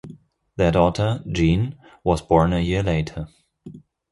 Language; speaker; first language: English; non-native, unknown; German